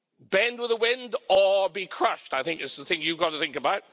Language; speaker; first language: English; native; English